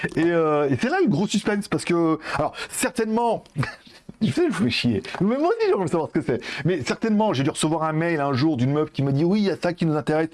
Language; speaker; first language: French; native; French